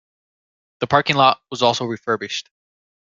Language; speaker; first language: English; native; English